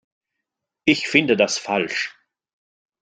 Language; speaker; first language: German; non-native, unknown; French